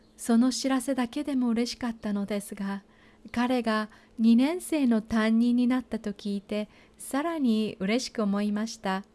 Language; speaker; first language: Japanese; native; Japanese